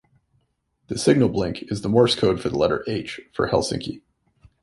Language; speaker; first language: English; native; English